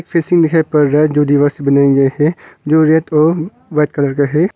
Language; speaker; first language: Hindi; non-native, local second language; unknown